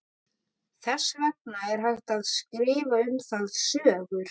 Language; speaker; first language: Icelandic; native; Icelandic